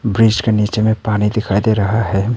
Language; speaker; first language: Hindi; non-native, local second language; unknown